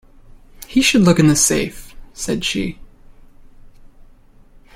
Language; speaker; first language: English; native; English